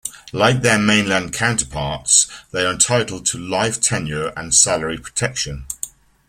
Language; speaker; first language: English; native; English